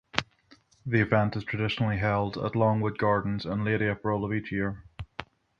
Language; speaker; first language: English; native; English